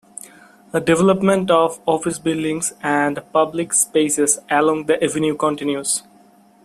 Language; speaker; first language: English; non-native, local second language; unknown